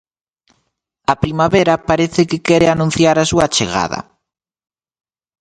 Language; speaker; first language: Galician; native; Galician